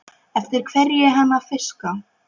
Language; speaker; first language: Icelandic; non-native, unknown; Polish